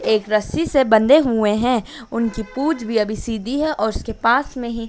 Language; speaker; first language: Hindi; native; Hindi